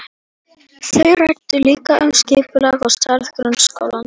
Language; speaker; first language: Icelandic; non-native, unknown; Polish